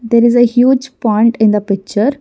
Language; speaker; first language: English; non-native, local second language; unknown